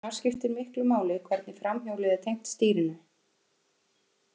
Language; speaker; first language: Icelandic; native; Icelandic